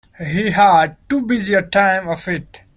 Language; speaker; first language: English; non-native, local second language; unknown